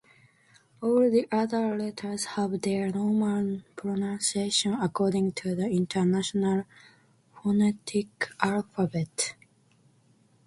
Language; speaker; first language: English; non-native, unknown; Japanese